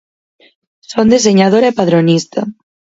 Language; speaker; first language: Galician; native; Galician